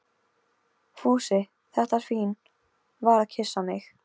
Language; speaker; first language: Icelandic; non-native, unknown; Polish